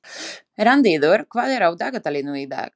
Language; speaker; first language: Icelandic; non-native, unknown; Slovak